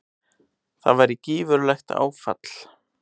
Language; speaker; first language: Icelandic; native; Icelandic